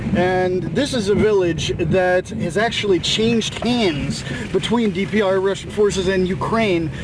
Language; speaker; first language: English; native; English